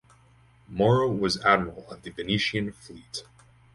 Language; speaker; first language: English; native; English